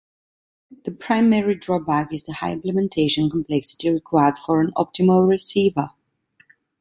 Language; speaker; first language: English; non-native, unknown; Italian